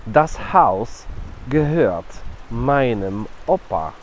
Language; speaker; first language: German; non-native, fluent; Polish